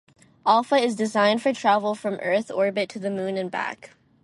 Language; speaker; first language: English; non-native, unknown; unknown